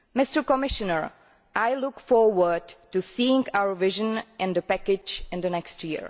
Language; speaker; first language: English; non-native, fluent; Czech